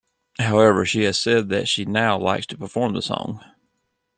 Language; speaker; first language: English; native; English